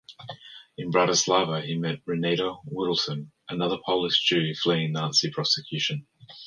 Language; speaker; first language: English; native; English